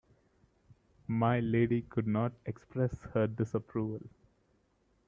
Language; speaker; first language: English; non-native, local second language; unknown